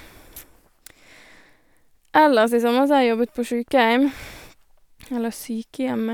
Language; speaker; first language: Norwegian; native; Norwegian